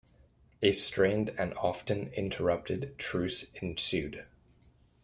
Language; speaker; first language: English; native; English